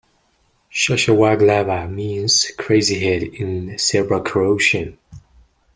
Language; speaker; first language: English; non-native, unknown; Mongolian